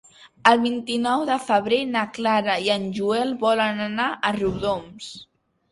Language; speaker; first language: Catalan; native; Catalan